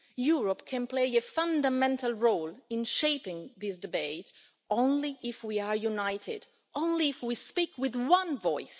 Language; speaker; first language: English; non-native, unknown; Italian